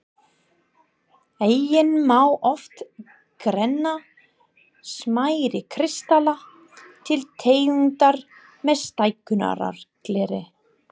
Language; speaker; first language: Icelandic; non-native, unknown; English